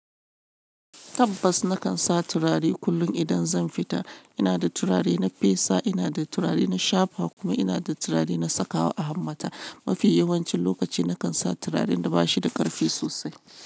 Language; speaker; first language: Hausa; non-native, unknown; Yoruba